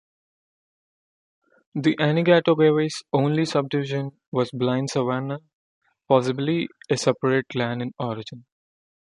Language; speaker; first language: English; non-native, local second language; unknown